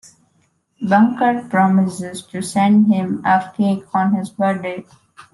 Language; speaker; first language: English; non-native, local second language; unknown